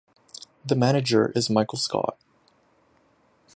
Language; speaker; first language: English; native; English